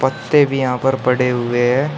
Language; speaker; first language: Hindi; native; Hindi